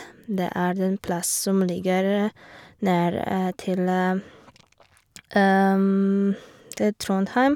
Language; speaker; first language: Norwegian; non-native, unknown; Polish